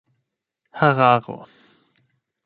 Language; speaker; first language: Esperanto; non-native, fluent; German